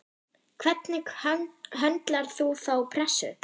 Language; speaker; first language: Icelandic; non-native, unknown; German